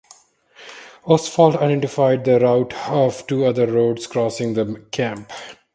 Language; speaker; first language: English; non-native, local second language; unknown